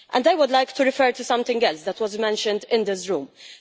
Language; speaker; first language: English; non-native, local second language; Maltese